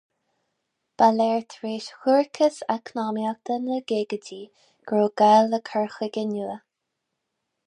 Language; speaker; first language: Irish; non-native, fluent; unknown